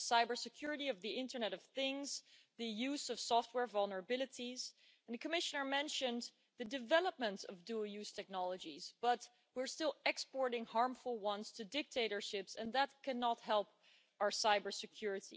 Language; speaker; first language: English; non-native, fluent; Dutch